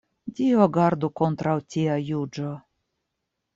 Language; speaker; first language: Esperanto; non-native, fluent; Russian